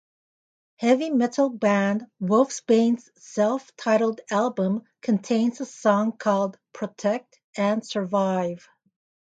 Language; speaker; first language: English; native; English